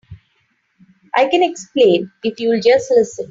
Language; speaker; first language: English; non-native, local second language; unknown